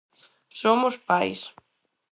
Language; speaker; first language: Galician; non-native, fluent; Spanish